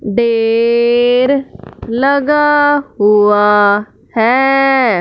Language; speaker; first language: Hindi; non-native, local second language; Punjabi